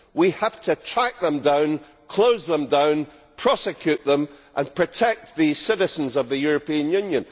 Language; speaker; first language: English; native; English